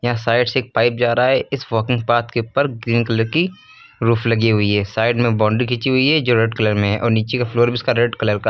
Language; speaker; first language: Hindi; native; Hindi